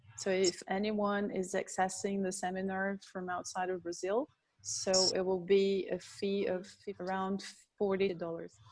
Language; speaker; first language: English; non-native, fluent; Portuguese